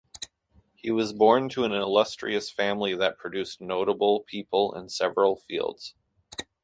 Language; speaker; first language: English; native; English